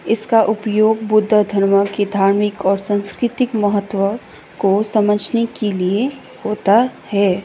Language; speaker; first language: Hindi; non-native, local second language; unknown